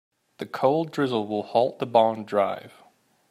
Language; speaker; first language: English; native; English